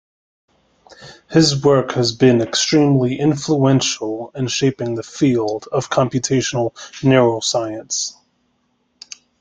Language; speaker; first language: English; native; English